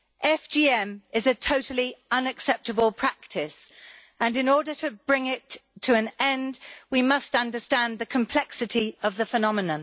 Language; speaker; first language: English; native; English